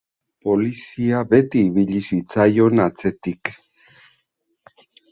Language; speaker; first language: Basque; native; Basque